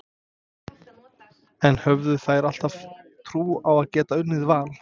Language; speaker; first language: Icelandic; non-native, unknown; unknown